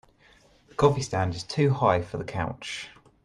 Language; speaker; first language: English; native; English